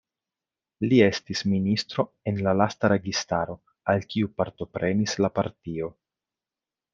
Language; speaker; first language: Esperanto; non-native, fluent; Italian